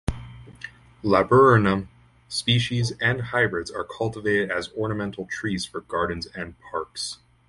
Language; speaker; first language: English; native; English